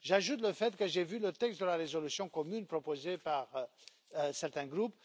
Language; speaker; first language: French; non-native, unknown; Romanian